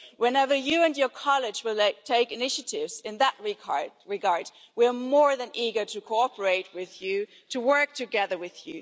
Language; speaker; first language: English; non-native, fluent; German